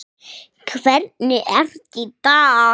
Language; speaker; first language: Icelandic; non-native, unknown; English